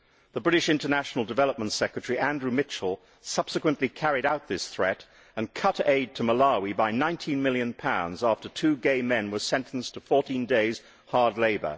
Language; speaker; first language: English; native; English